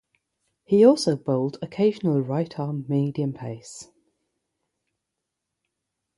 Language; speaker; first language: English; native; English